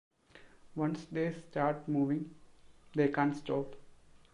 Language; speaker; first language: English; non-native, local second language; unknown